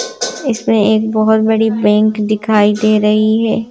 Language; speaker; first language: Hindi; native; Hindi